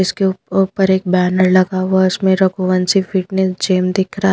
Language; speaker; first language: Hindi; non-native, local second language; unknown